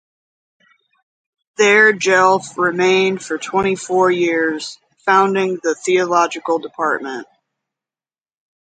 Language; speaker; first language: English; native; English